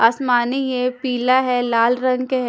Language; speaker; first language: Hindi; non-native, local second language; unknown